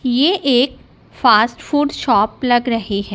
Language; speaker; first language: Hindi; non-native, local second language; Punjabi